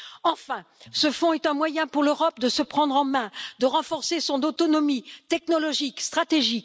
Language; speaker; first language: French; native; French